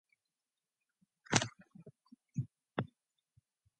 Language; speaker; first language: English; non-native, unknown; Mongolian